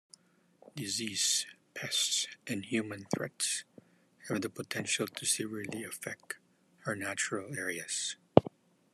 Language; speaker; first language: English; non-native, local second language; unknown